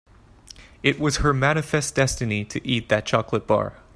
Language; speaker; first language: English; native; English